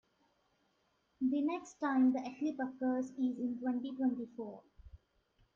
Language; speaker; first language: English; non-native, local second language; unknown